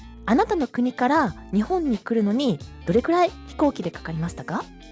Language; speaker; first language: Japanese; native; Japanese